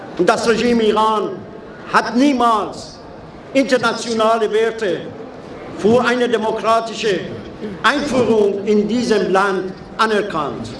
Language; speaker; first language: German; non-native, fluent; Persian